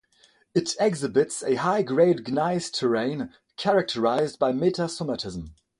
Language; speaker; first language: English; non-native, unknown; French